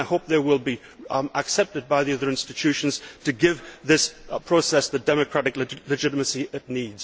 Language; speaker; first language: English; native; English